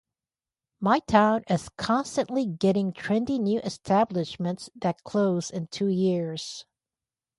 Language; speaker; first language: English; native; English